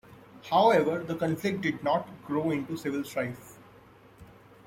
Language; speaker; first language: English; non-native, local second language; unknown